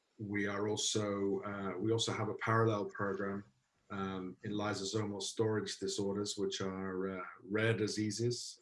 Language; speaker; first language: English; native; English